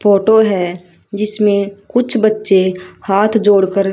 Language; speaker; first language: Hindi; native; Hindi